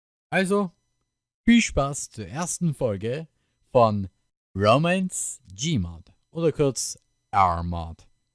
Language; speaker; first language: German; native; German